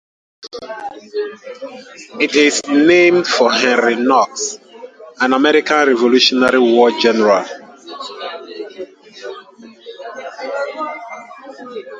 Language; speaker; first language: English; non-native, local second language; Dagbani